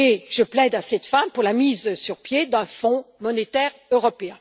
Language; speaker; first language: French; native; French